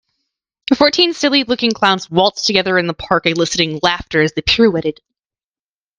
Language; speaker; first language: English; native; English